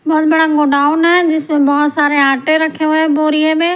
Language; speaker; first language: Hindi; non-native, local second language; Punjabi